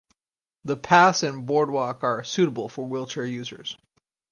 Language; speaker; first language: English; native; English